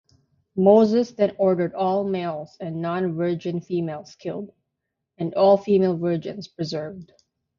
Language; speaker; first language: English; non-native, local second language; Filipino